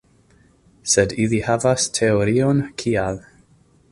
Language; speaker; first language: Esperanto; non-native, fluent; English